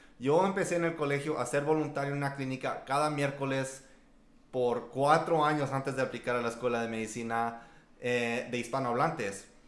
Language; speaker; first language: Spanish; early bilingual, heritage; Spanish